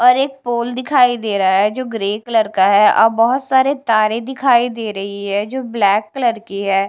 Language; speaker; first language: Hindi; non-native, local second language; Punjabi